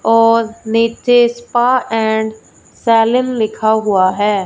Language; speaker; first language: Hindi; non-native, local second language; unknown